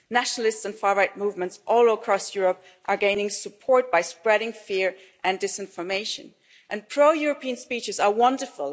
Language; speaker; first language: English; non-native, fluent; German